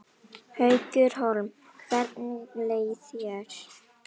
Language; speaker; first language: Icelandic; non-native, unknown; Indonesian